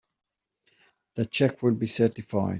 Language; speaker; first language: English; native; English